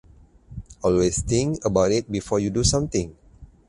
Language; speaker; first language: English; non-native, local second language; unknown